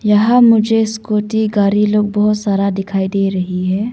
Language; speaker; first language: Hindi; non-native, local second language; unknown